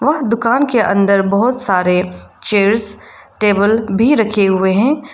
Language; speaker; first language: Hindi; non-native, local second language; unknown